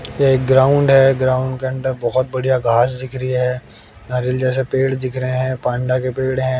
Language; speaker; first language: Hindi; native; Hindi